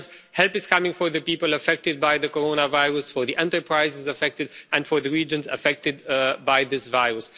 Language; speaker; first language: English; non-native, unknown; Romanian